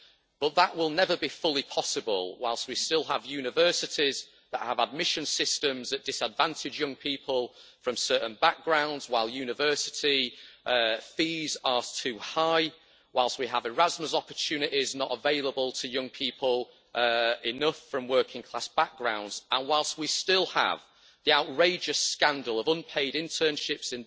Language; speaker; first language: English; native; English